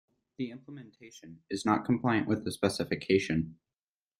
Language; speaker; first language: English; native; English